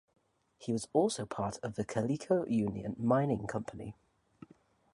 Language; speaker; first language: English; native; English